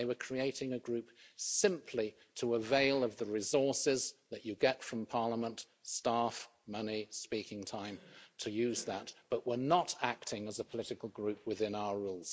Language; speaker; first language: English; native; English